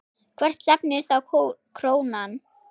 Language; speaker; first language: Icelandic; non-native, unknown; German